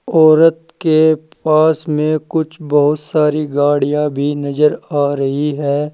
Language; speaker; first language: Hindi; native; Hindi